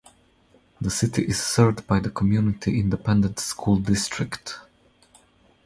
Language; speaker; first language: English; non-native, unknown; Croatian